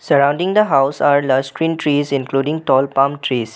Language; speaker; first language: English; non-native, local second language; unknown